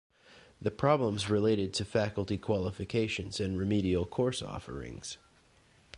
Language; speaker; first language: English; native; English